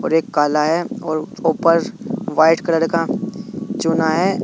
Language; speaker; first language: Hindi; native; Hindi